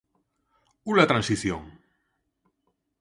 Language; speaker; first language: Galician; non-native, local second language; Spanish